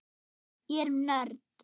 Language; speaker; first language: Icelandic; non-native, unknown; German